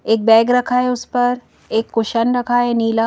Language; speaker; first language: Hindi; native; Hindi